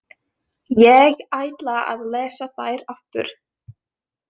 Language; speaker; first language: Icelandic; non-native, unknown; Finnish